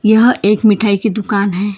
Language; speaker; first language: Hindi; non-native, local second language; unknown